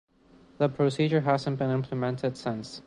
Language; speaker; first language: English; non-native, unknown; Spanish